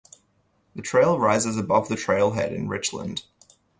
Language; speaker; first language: English; native; English